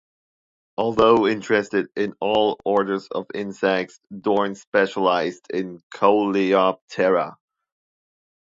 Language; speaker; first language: English; non-native, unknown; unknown